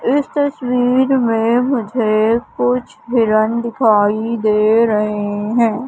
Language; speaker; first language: Hindi; native; Hindi